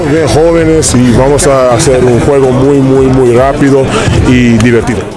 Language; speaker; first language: Spanish; non-native, learner; English